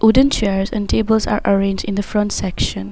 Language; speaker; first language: English; non-native, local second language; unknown